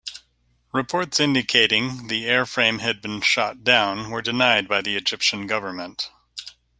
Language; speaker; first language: English; native; English